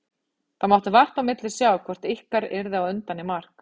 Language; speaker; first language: Icelandic; native; Icelandic